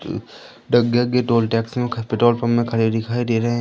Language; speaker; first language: Hindi; native; Hindi